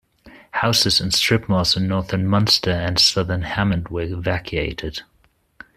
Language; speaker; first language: English; non-native, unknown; German